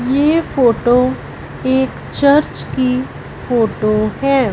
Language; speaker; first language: Hindi; non-native, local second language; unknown